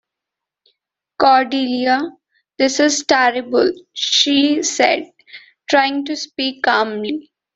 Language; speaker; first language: English; non-native, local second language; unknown